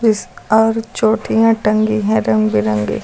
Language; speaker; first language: Hindi; native; Hindi